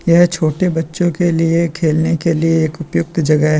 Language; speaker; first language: Hindi; native; Hindi